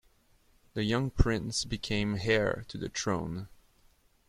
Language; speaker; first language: English; non-native, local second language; French